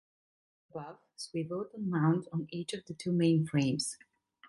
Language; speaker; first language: English; non-native, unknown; Italian